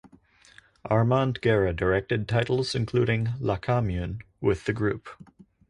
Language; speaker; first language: English; native; English